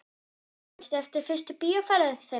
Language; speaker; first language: Icelandic; non-native, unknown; German